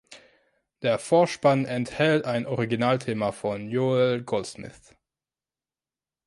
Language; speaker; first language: German; non-native, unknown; French